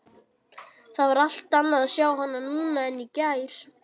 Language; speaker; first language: Icelandic; native; Icelandic